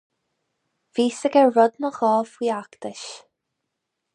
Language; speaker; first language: Irish; non-native, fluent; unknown